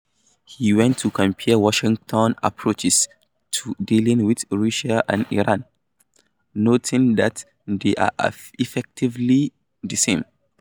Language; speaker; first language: English; non-native, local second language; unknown